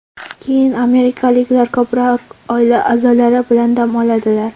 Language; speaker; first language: Uzbek; non-native, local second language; Kara-Kalpak